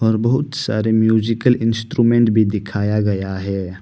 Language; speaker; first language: Hindi; non-native, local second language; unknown